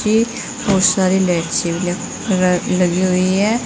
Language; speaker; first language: Hindi; native; Hindi